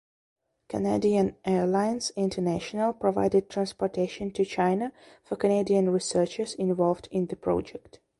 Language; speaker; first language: English; non-native, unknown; Belarusian